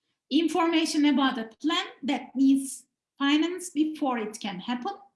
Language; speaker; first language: English; non-native, fluent; Turkish